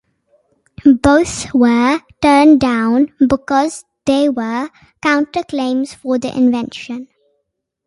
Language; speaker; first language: English; native; English